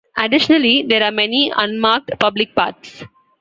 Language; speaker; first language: English; non-native, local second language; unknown